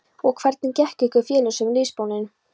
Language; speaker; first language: Icelandic; non-native, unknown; Polish